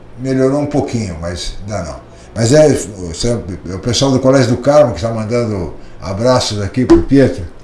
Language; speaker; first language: Portuguese; native; Portuguese